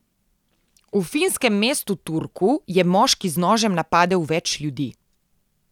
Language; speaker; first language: Slovenian; native; Slovenian